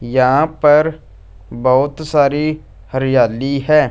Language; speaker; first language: Hindi; non-native, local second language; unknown